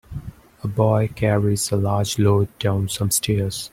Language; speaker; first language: English; non-native, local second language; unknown